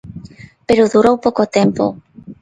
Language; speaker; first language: Galician; non-native, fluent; Spanish